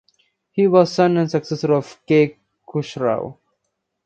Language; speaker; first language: English; non-native, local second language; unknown